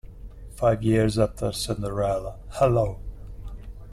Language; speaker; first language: English; non-native, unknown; Italian